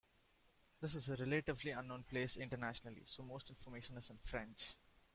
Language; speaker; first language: English; non-native, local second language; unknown